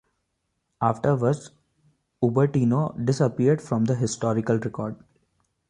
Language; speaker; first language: English; non-native, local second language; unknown